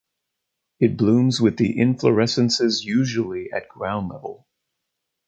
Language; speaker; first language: English; native; English